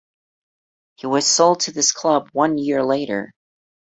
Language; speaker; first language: English; non-native, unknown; Portuguese